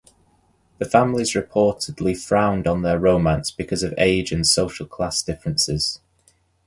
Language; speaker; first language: English; native; English